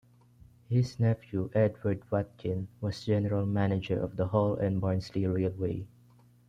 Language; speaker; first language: English; non-native, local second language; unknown